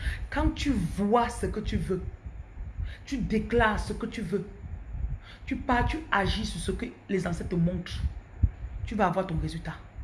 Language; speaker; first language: French; non-native, local second language; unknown